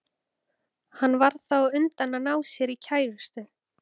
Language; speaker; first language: Icelandic; native; Icelandic